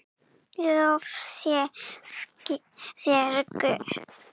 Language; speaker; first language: Icelandic; non-native, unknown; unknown